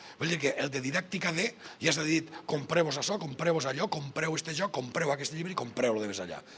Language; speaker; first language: Catalan; native; Catalan